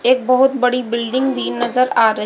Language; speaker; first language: Hindi; native; Hindi